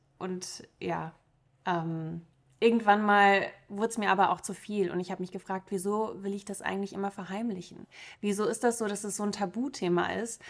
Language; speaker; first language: German; early bilingual, other home language; Russian